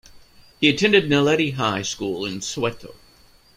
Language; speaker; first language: English; native; English